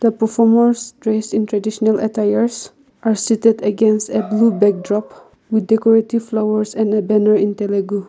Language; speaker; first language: English; non-native, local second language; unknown